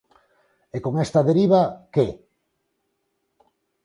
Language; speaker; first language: Galician; non-native, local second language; Spanish